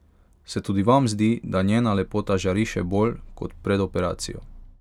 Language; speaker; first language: Slovenian; non-native, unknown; Hungarian